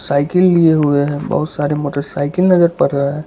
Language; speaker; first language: Hindi; non-native, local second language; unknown